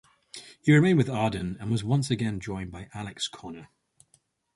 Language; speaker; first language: English; native; English